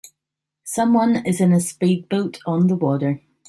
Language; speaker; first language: English; native; English